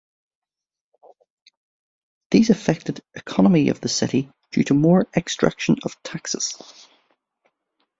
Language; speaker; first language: English; native; English